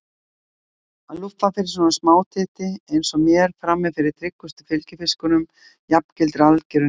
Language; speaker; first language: Icelandic; native; Icelandic